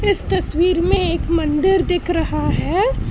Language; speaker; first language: Hindi; non-native, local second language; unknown